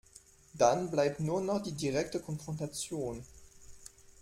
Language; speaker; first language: German; non-native, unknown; French